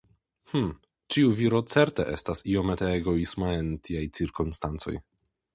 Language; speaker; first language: Esperanto; non-native, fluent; Polish